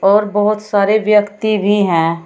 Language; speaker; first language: Hindi; native; Hindi